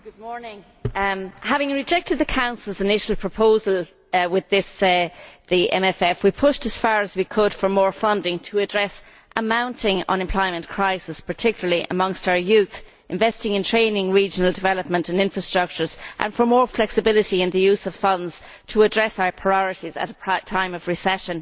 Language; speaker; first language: English; native; English